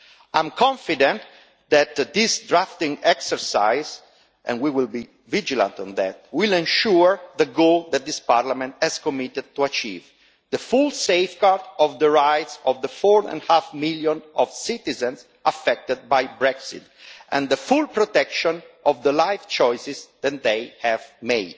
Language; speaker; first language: English; non-native, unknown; Italian